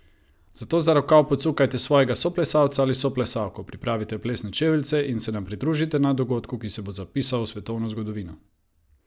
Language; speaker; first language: Slovenian; non-native, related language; Croatian